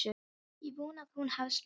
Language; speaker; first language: Icelandic; non-native, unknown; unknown